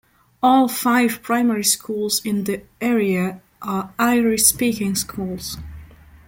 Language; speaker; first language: English; non-native, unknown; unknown